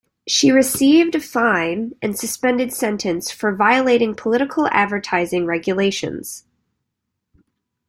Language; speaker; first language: English; native; English